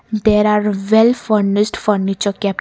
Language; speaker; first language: English; non-native, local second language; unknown